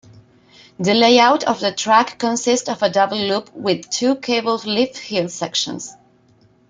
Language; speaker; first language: English; non-native, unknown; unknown